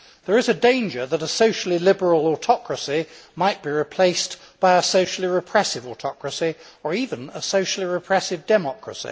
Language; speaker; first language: English; native; English